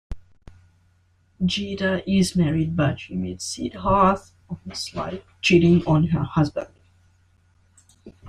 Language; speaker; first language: English; non-native, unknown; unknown